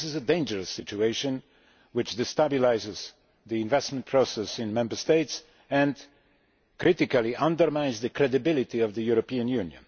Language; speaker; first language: English; non-native, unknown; Polish